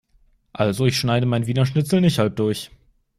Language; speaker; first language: German; native; German